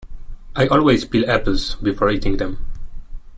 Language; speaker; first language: English; non-native, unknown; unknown